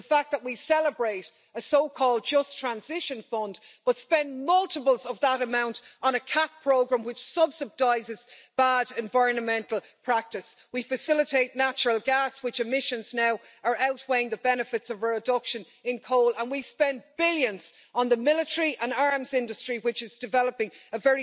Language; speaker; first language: English; native; English